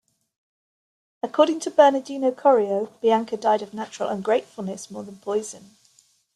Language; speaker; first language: English; native; English